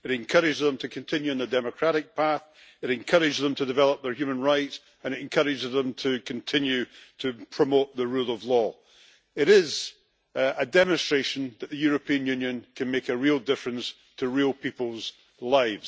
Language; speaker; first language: English; native; English